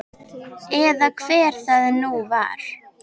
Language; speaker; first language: Icelandic; native; Icelandic